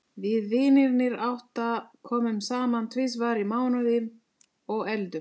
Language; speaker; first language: Icelandic; non-native, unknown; Italian